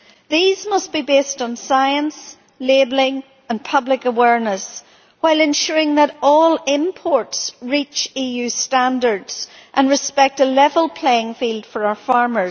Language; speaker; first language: English; native; English